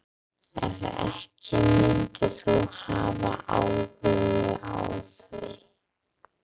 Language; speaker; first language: Icelandic; non-native, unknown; English